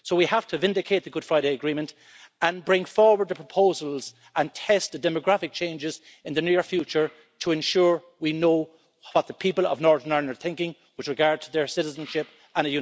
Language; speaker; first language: English; native; English